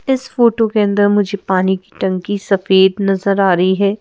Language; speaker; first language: Hindi; native; Hindi